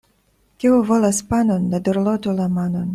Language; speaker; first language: Esperanto; non-native, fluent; Russian